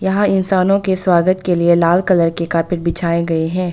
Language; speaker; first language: Hindi; non-native, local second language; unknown